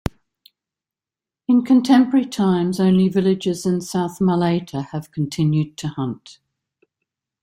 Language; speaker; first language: English; native; English